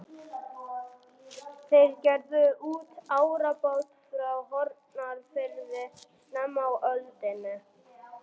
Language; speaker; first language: Icelandic; non-native, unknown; German